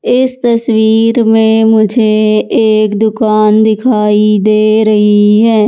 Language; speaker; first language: Hindi; native; Hindi